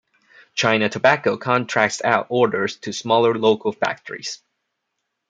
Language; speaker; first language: English; non-native, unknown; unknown